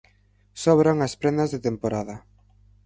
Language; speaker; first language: Galician; native; Galician